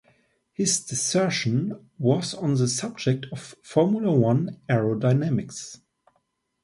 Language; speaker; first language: English; non-native, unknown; German